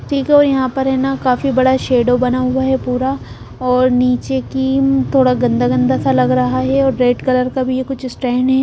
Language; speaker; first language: Hindi; non-native, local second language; Punjabi